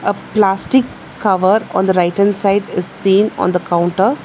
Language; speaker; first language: English; non-native, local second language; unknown